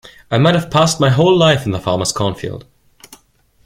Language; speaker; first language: English; non-native, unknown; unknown